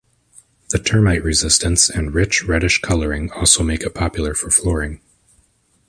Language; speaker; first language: English; native; English